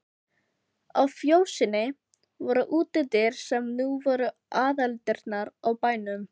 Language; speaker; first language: Icelandic; non-native, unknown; Filipino